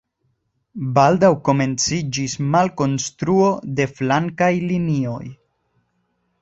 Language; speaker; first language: Esperanto; non-native, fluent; Spanish